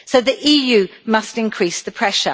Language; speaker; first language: English; native; English